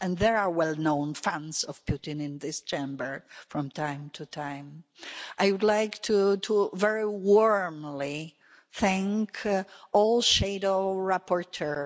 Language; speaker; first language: English; non-native, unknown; Polish